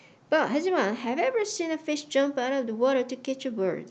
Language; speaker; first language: English; non-native, fluent; Korean